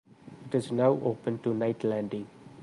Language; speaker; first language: English; non-native, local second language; Malayalam